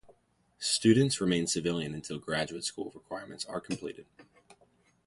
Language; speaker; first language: English; native; English